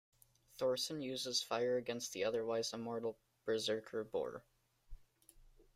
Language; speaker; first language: English; native; English